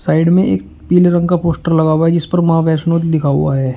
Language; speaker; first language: Hindi; native; Hindi